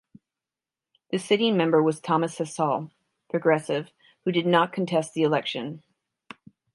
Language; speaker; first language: English; native; English